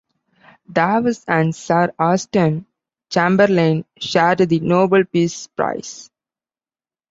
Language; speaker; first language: English; non-native, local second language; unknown